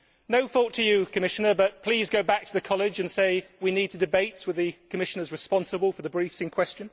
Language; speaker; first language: English; native; English